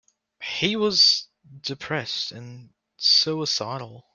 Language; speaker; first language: English; native; English